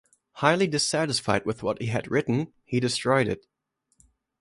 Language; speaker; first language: English; non-native, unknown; German